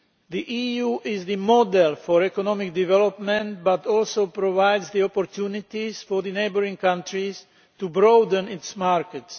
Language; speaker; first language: English; non-native, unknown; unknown